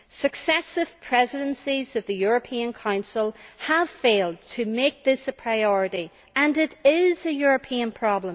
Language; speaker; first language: English; native; English